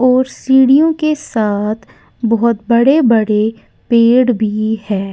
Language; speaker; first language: Hindi; native; Hindi